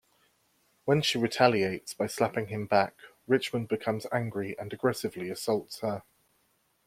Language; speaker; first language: English; native; English